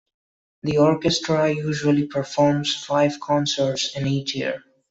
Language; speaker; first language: English; non-native, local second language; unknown